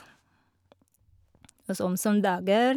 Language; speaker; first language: Norwegian; non-native, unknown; Filipino